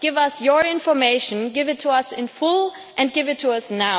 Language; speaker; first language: English; non-native, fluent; German